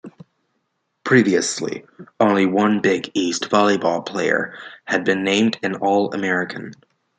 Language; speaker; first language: English; native; English